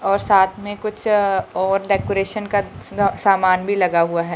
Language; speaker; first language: Hindi; non-native, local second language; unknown